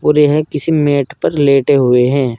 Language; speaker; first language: Hindi; native; Hindi